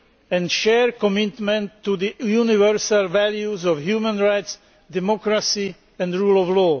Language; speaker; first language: English; non-native, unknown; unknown